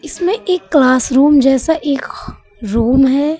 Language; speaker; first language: Hindi; native; Hindi